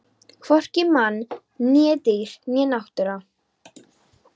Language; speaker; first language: Icelandic; non-native, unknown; Polish